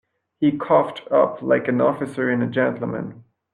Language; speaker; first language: English; non-native, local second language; French